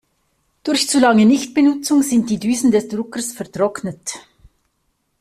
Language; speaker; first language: German; native; German